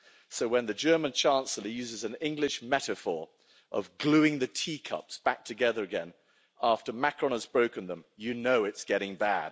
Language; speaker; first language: English; native; English